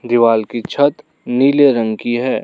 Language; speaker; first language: Hindi; non-native, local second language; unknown